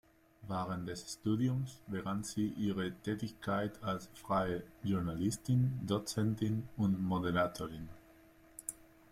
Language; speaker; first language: German; non-native, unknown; Spanish